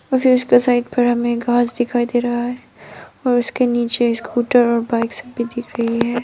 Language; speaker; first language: Hindi; non-native, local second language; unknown